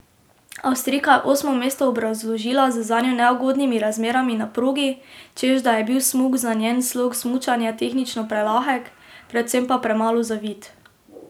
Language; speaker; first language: Slovenian; native; Slovenian